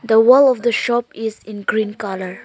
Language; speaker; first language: English; non-native, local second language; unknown